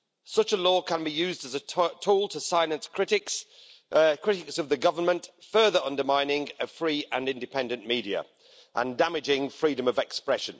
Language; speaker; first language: English; native; English